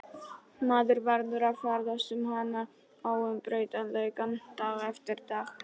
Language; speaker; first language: Icelandic; non-native, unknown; Polish